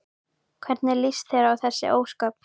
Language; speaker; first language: Icelandic; native; Icelandic